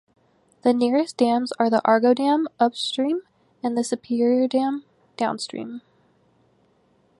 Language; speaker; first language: English; native; English